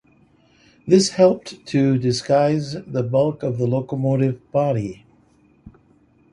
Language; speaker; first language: English; native; English